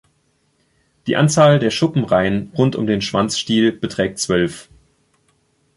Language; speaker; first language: German; native; German